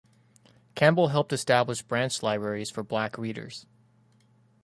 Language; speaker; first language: English; native; English